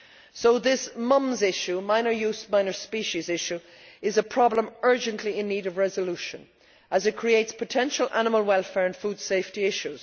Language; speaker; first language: English; native; English